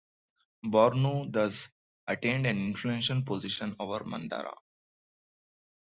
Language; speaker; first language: English; non-native, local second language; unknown